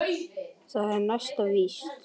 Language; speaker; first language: Icelandic; native; Icelandic